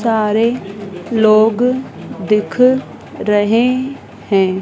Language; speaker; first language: Hindi; native; Hindi